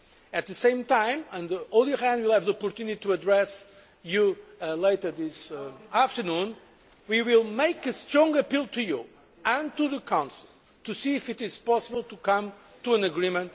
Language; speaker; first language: English; non-native, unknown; Portuguese